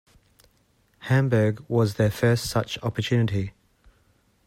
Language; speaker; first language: English; native; English